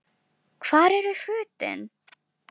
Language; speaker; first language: Icelandic; non-native, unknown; Filipino